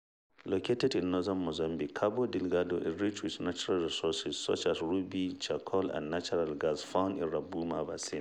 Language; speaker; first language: English; non-native, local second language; Hausa